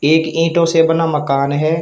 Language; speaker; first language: Hindi; native; Hindi